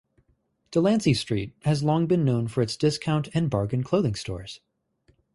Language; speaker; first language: English; native; English